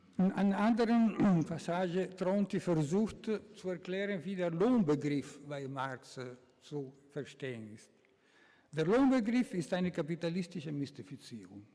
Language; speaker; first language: German; non-native, fluent; Italian